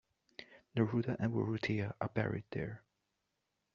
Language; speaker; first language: English; non-native, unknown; Chinese